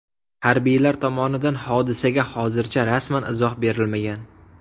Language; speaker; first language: Uzbek; native; Uzbek